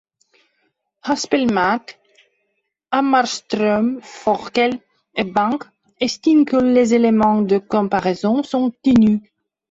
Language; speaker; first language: French; non-native, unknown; Belarusian